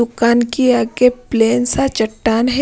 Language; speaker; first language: Hindi; non-native, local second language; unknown